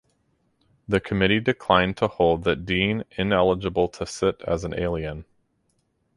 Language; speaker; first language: English; native; English